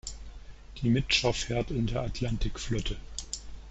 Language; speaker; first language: German; native; German